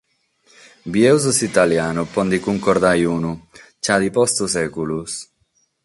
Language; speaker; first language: Sardinian; non-native, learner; Catalan